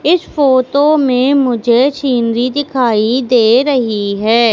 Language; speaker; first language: Hindi; native; Hindi